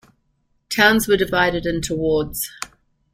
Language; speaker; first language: English; native; English